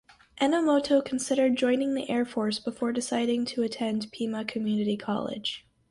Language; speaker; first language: English; native; English